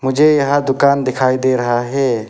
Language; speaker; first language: Hindi; non-native, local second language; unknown